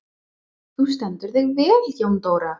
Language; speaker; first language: Icelandic; non-native, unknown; English